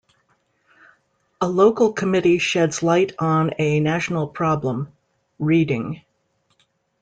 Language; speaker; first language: English; native; English